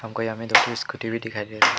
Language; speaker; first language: Hindi; non-native, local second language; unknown